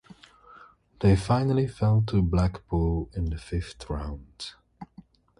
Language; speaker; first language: English; non-native, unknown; Dutch